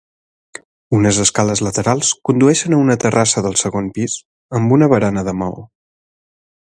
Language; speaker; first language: Catalan; native; Catalan